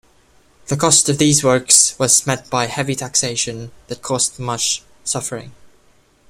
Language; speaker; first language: English; non-native, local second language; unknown